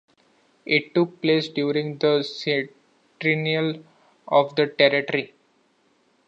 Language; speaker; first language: English; non-native, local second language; Marathi